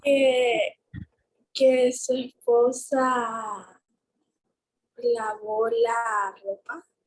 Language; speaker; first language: Spanish; native; Spanish